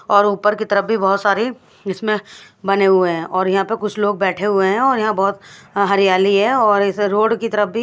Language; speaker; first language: Hindi; native; Hindi